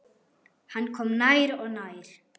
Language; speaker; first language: Icelandic; non-native, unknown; German